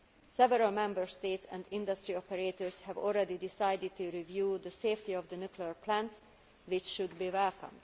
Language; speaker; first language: English; non-native, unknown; Hungarian